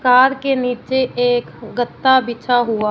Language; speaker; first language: Hindi; non-native, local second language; Punjabi